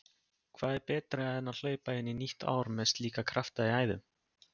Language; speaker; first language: Icelandic; native; Icelandic